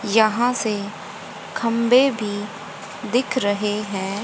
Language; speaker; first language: Hindi; native; Hindi